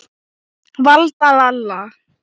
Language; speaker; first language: Icelandic; non-native, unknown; Thai